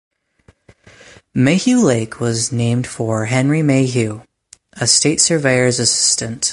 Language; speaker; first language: English; native; English